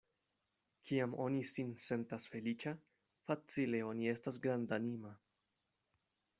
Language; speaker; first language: Esperanto; non-native, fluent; Spanish